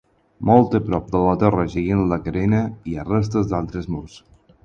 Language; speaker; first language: Catalan; non-native, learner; Spanish